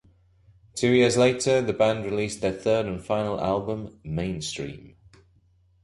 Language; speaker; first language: English; native; English